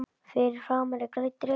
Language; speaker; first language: Icelandic; native; Icelandic